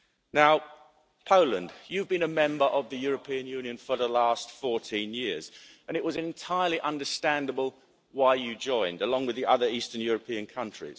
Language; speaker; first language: English; native; English